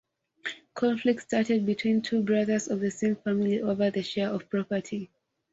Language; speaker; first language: English; non-native, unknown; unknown